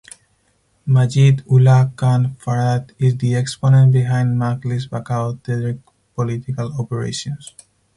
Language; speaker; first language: English; non-native, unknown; Spanish